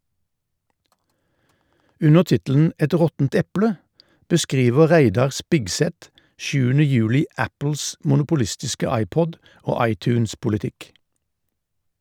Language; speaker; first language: Norwegian; native; Norwegian